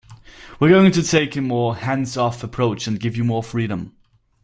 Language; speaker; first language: English; non-native, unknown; German